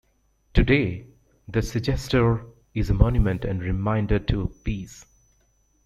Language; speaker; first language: English; native; English